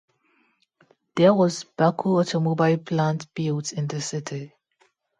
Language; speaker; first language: English; non-native, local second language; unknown